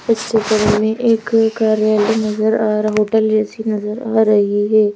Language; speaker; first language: Hindi; native; Hindi